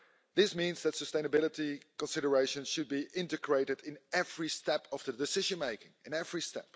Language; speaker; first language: English; non-native, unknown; Dutch